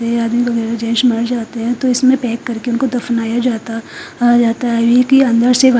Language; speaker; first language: Hindi; non-native, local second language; Punjabi